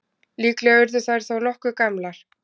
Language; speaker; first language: Icelandic; native; Icelandic